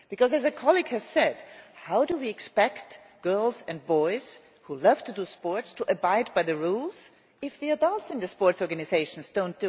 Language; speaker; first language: English; non-native, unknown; German